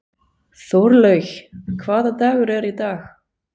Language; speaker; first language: Icelandic; non-native, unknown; Swiss German